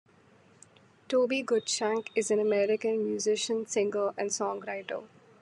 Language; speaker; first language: English; non-native, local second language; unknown